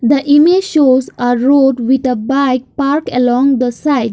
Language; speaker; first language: English; non-native, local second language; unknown